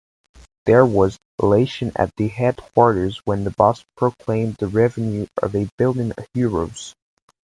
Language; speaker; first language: English; native; English